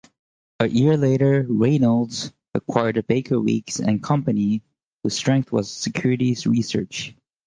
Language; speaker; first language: English; native; English